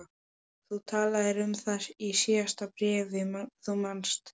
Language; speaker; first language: Icelandic; non-native, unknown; Polish